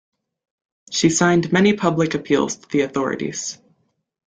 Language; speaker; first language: English; native; English